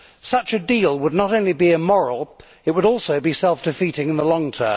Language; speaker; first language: English; native; English